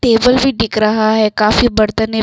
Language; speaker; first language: Hindi; early bilingual, other home language; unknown